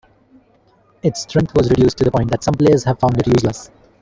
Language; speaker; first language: English; non-native, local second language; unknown